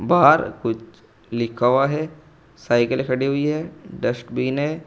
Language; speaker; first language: Hindi; native; Hindi